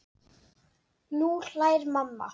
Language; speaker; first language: Icelandic; non-native, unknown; Dutch